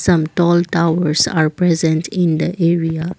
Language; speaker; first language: English; non-native, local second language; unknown